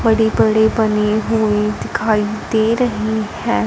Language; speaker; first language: Hindi; non-native, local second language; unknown